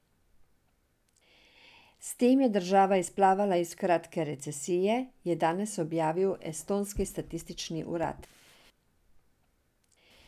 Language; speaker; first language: Slovenian; non-native, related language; Serbian